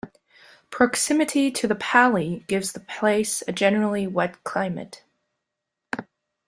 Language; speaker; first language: English; non-native, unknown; German